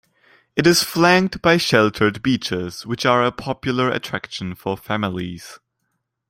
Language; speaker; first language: English; non-native, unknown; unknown